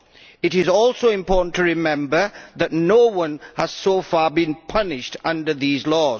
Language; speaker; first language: English; native; English